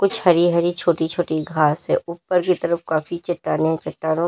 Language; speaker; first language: Hindi; native; Hindi